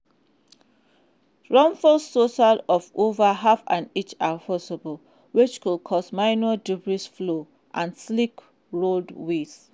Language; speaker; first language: English; non-native, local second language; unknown